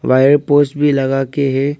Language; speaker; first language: Hindi; early bilingual, other home language; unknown